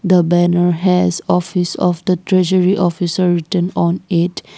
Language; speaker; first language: English; non-native, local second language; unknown